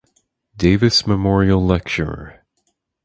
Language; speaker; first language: English; native; English